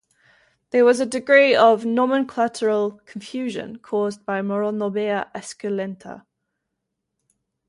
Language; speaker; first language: English; native; English